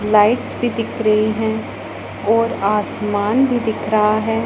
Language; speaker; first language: Hindi; non-native, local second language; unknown